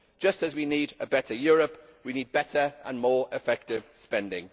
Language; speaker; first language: English; native; English